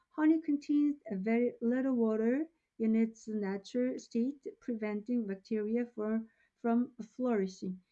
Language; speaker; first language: English; non-native, fluent; Korean